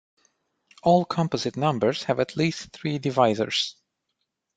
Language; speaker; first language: English; non-native, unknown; Romanian